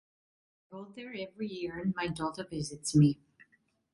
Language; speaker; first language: English; non-native, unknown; Italian